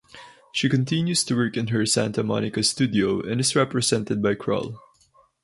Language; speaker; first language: English; non-native, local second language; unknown